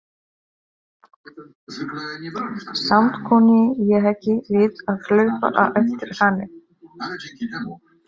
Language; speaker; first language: Icelandic; non-native, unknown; Polish